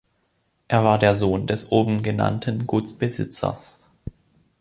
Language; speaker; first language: German; non-native, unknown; French